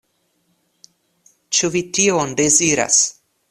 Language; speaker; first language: Esperanto; non-native, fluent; Russian